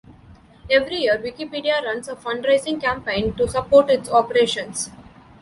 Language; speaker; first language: English; non-native, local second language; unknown